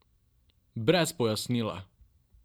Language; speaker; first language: Slovenian; non-native, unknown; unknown